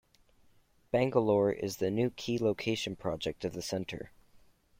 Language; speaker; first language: English; native; English